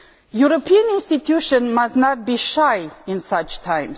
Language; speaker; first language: English; non-native, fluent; Romanian